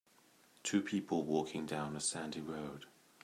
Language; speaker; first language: English; native; English